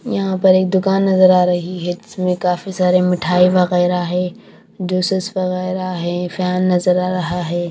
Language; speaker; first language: Hindi; non-native, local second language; Punjabi